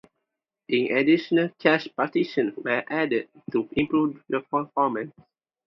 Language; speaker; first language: English; non-native, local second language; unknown